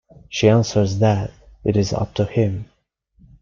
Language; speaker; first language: English; non-native, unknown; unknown